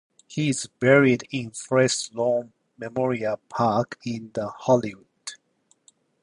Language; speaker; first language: English; non-native, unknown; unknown